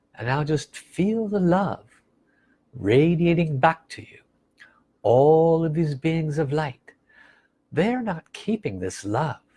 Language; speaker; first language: English; native; English